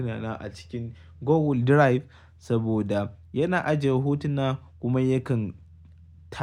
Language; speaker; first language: Hausa; native; Hausa